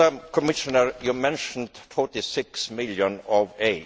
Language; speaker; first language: English; non-native, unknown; Estonian